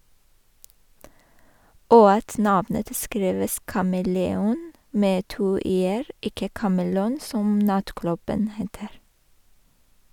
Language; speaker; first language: Norwegian; non-native, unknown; Persian